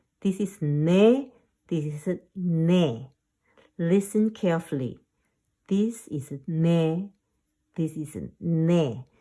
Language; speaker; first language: English; non-native, fluent; Korean